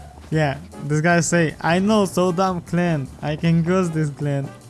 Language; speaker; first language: English; non-native, learner; Russian